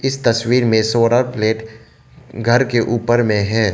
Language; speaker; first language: Hindi; non-native, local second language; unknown